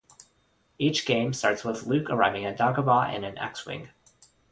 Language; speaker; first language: English; non-native, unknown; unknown